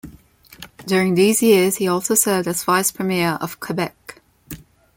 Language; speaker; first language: English; non-native, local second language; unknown